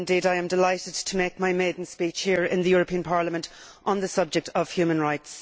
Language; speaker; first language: English; native; English